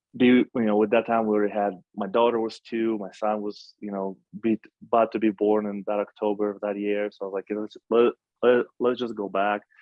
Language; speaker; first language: English; non-native, fluent; Russian